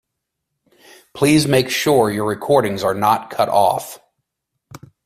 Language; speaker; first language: English; native; English